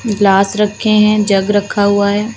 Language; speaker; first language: Hindi; native; Hindi